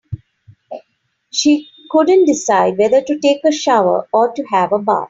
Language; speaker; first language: English; non-native, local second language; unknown